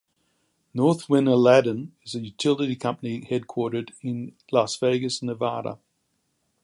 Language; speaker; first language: English; native; English